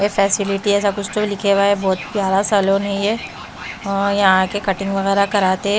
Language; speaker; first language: Hindi; non-native, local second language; Punjabi